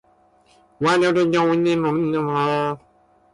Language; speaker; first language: English; non-native, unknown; Japanese